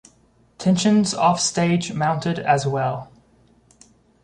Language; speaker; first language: English; native; English